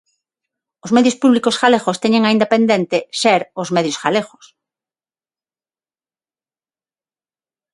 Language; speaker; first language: Galician; non-native, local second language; Spanish